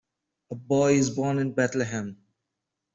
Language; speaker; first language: English; non-native, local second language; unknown